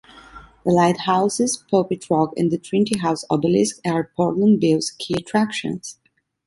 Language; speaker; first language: English; non-native, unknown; Italian